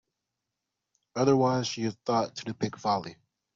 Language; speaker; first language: English; non-native, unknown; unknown